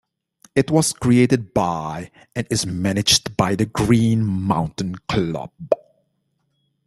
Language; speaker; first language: English; non-native, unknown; Dutch